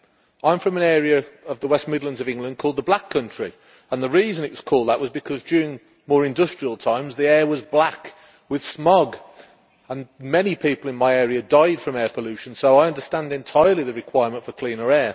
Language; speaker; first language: English; native; English